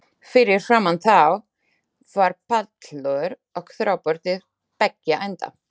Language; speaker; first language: Icelandic; non-native, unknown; Slovak